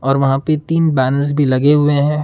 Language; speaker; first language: Hindi; non-native, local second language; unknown